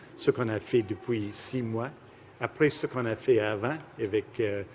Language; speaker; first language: French; non-native, fluent; English